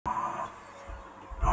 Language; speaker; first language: Icelandic; non-native, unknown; Polish